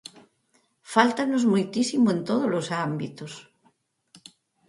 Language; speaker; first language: Galician; native; Galician